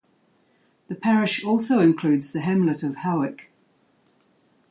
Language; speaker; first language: English; native; English